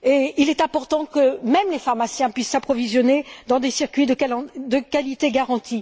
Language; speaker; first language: French; native; French